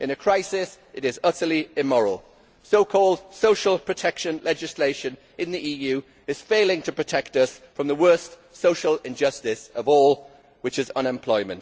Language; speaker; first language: English; native; English